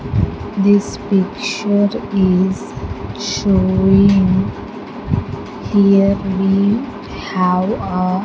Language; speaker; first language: English; non-native, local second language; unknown